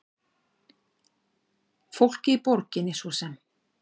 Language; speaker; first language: Icelandic; native; Icelandic